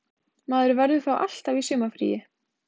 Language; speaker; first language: Icelandic; native; Icelandic